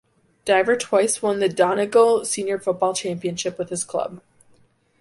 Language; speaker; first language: English; native; English